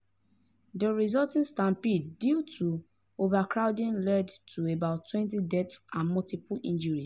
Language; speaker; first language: English; non-native, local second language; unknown